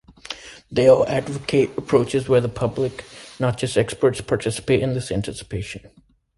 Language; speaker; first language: English; native; English